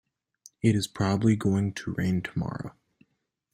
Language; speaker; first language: English; non-native, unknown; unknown